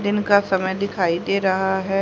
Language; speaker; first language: Hindi; native; Hindi